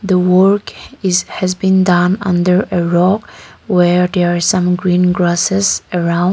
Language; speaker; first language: English; non-native, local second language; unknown